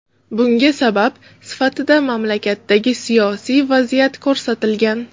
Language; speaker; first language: Uzbek; non-native, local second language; Russian